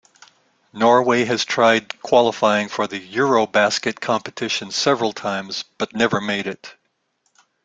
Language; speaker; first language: English; native; English